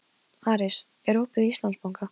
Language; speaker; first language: Icelandic; non-native, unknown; Polish